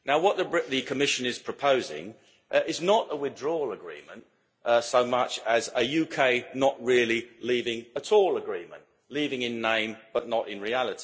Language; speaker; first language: English; native; English